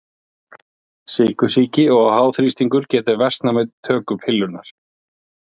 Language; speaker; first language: Icelandic; native; Icelandic